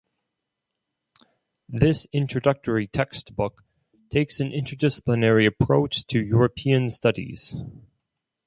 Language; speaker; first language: English; non-native, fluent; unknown